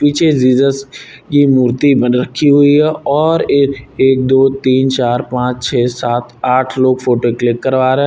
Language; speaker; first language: Hindi; native; Hindi